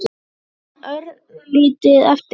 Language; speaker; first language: Icelandic; native; Icelandic